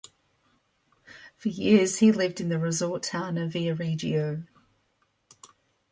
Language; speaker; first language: English; native; English